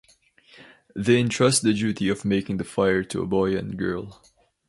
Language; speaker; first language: English; non-native, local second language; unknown